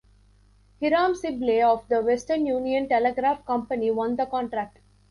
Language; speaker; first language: English; non-native, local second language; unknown